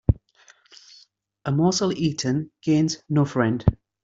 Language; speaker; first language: English; native; English